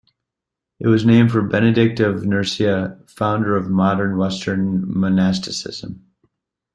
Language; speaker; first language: English; native; English